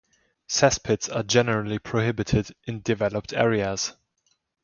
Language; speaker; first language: English; non-native, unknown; German